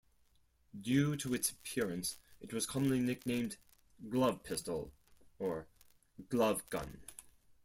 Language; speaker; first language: English; non-native, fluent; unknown